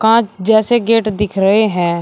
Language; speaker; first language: Hindi; native; Hindi